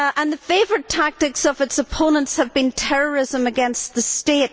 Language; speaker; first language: English; native; English